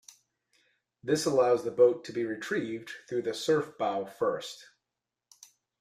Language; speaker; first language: English; native; English